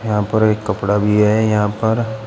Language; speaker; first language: Hindi; native; Hindi